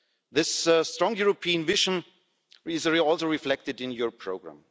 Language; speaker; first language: English; non-native, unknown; German